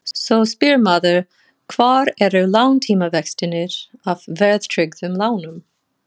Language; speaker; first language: Icelandic; non-native, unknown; English